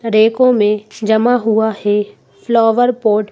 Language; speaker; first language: Hindi; native; Hindi